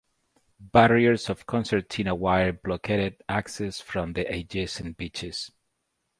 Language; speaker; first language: English; native; English